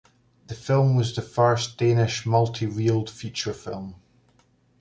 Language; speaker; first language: English; native; English